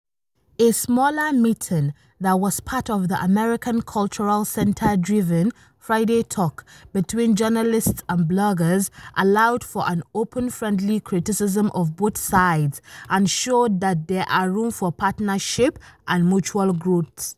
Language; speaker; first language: English; non-native, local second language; Hausa